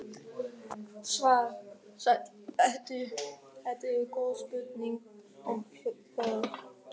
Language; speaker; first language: Icelandic; non-native, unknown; German